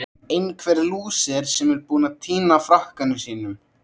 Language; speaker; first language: Icelandic; native; Icelandic